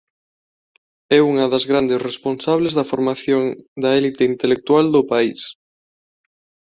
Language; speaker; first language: Galician; non-native, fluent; Spanish